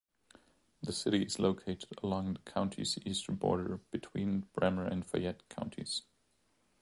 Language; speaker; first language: English; non-native, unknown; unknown